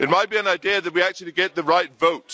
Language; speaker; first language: English; non-native, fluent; Danish